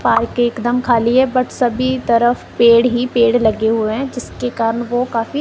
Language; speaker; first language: Hindi; non-native, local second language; Punjabi